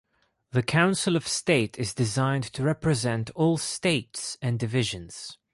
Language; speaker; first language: English; non-native, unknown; Greek